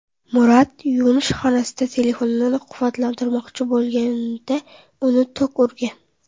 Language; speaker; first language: Uzbek; non-native, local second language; Kara-Kalpak